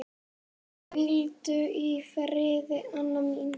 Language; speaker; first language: Icelandic; native; Icelandic